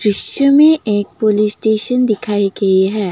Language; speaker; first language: Hindi; non-native, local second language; Assamese